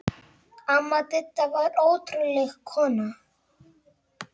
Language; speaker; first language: Icelandic; native; Icelandic